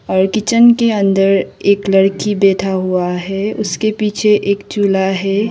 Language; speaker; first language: Hindi; non-native, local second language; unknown